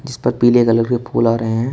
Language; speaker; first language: Hindi; native; Hindi